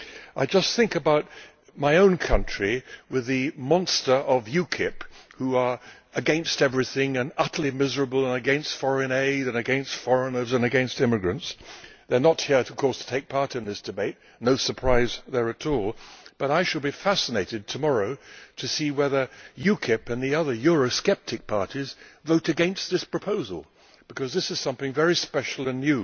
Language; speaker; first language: English; native; English